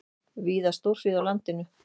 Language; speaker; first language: Icelandic; native; Icelandic